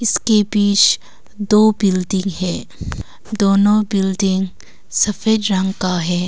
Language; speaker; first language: Hindi; non-native, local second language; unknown